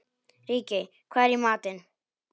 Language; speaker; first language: Icelandic; non-native, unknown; Polish